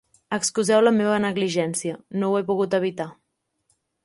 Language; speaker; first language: Catalan; native; Catalan